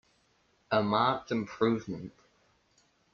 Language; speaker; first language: English; native; English